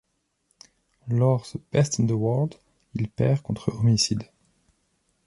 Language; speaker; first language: French; native; French